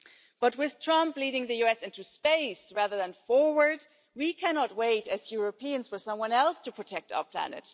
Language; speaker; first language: English; non-native, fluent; German